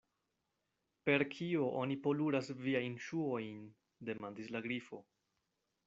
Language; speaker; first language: Esperanto; non-native, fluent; Spanish